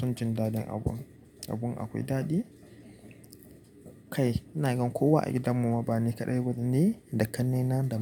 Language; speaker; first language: Hausa; native; Hausa